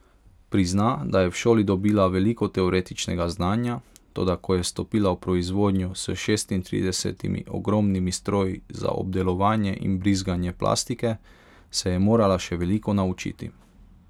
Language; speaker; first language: Slovenian; non-native, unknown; Hungarian